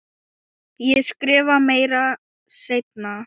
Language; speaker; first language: Icelandic; non-native, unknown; Thai